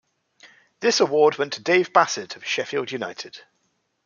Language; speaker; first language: English; native; English